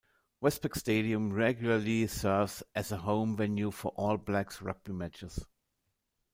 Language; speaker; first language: English; non-native, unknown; German